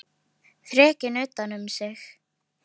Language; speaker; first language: Icelandic; non-native, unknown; Filipino